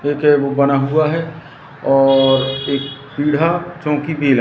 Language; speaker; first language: Hindi; native; Hindi